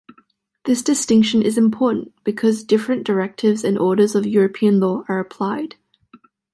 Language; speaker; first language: English; native; English